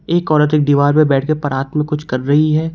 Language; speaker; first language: Hindi; native; Hindi